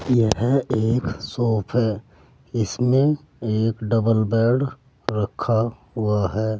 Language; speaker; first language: Hindi; native; Hindi